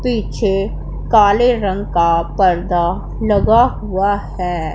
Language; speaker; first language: Hindi; non-native, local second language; Punjabi